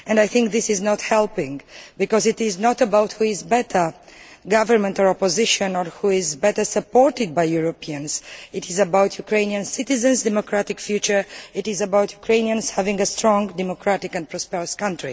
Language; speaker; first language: English; non-native, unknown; Romanian